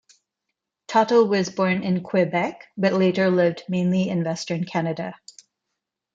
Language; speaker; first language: English; non-native, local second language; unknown